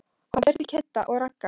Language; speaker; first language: Icelandic; non-native, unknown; Polish